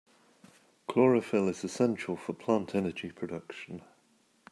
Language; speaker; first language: English; native; English